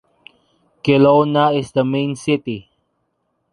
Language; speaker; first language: English; non-native, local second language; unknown